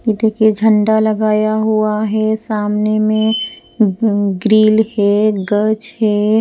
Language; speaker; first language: Hindi; non-native, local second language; Bhojpuri